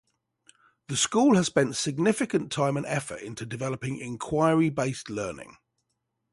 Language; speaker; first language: English; native; English